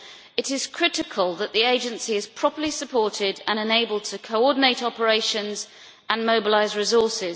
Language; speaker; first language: English; native; English